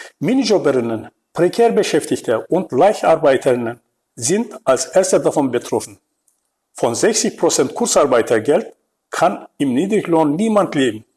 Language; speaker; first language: German; non-native, fluent; Turkish